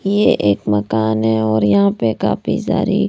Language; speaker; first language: Hindi; native; Hindi